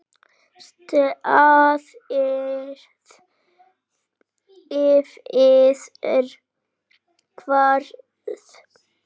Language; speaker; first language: Icelandic; native; Icelandic